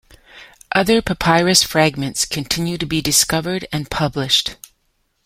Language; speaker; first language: English; native; English